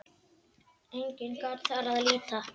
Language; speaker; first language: Icelandic; native; Icelandic